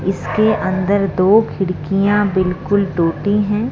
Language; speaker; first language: Hindi; non-native, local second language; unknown